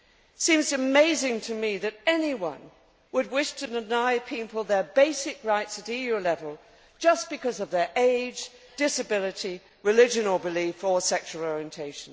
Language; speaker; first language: English; native; English